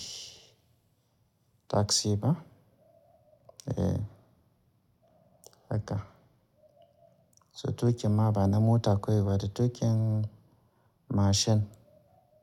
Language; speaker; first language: Hausa; native; Hausa